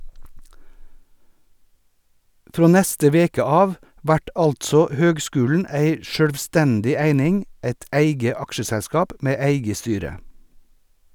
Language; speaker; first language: Norwegian; native; Norwegian